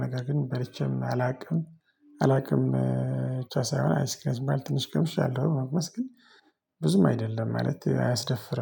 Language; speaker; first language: Amharic; non-native, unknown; Tigrinya